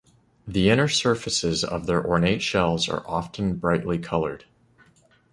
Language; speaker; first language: English; native; English